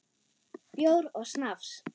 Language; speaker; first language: Icelandic; non-native, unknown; German